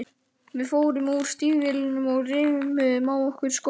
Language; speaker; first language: Icelandic; native; Icelandic